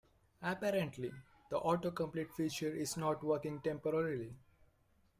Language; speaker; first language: English; non-native, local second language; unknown